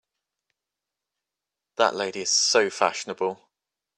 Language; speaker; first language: English; native; English